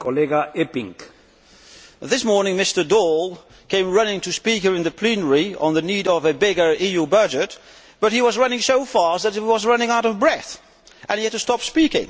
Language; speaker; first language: English; non-native, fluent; Dutch